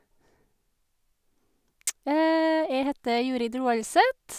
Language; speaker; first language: Norwegian; native; Norwegian